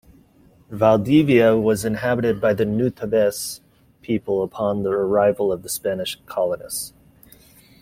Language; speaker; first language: English; native; English